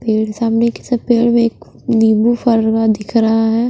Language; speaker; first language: Hindi; non-native, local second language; Punjabi